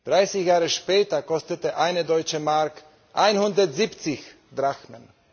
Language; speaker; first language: German; non-native, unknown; Slovak